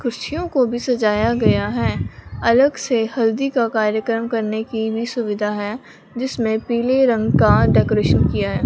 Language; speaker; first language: Hindi; non-native, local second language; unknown